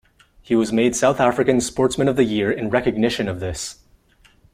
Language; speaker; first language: English; non-native, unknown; French